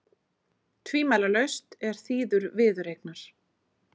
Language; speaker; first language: Icelandic; native; Icelandic